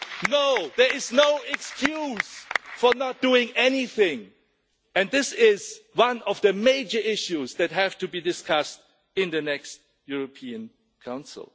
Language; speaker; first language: English; non-native, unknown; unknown